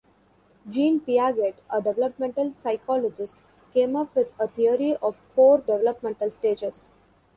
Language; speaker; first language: English; non-native, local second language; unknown